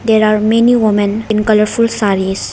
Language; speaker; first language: English; non-native, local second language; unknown